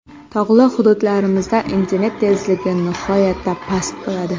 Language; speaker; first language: Uzbek; non-native, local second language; Kara-Kalpak